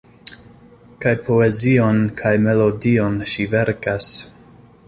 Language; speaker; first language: Esperanto; non-native, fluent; English